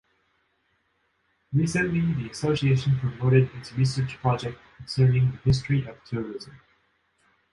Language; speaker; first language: English; non-native, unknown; Japanese